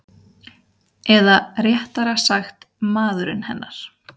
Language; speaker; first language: Icelandic; native; Icelandic